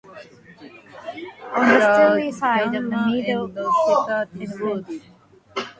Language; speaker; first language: English; non-native, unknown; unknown